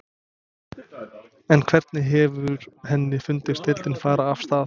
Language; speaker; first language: Icelandic; non-native, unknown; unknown